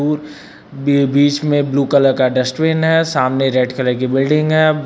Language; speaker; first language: Hindi; native; Hindi